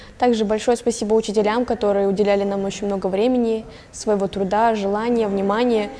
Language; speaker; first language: Russian; native; Russian